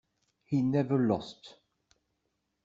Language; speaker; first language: English; non-native, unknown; French